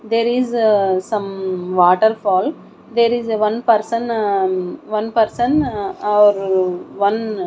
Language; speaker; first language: English; non-native, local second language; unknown